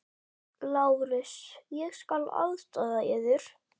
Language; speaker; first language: Icelandic; native; Icelandic